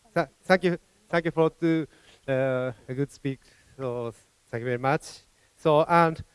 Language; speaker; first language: English; non-native, fluent; Japanese